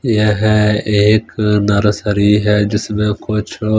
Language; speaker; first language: Hindi; non-native, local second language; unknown